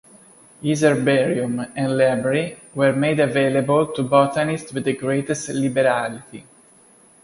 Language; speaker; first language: English; non-native, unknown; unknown